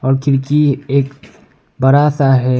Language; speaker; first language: Hindi; non-native, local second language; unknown